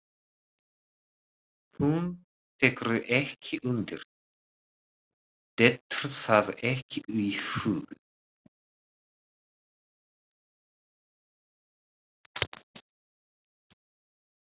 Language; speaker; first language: Icelandic; non-native, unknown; Japanese